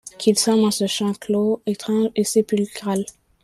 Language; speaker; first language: French; native; French